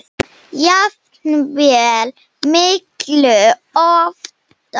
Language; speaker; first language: Icelandic; non-native, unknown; Slovenian